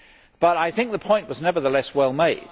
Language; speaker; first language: English; native; English